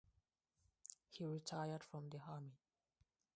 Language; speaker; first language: English; non-native, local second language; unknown